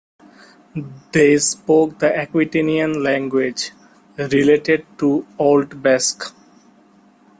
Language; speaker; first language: English; non-native, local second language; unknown